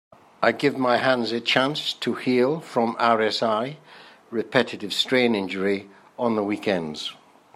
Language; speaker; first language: English; native; English